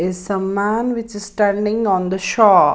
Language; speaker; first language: English; non-native, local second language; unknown